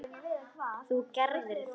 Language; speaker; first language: Icelandic; non-native, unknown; Polish